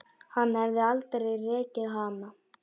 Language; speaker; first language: Icelandic; non-native, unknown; Polish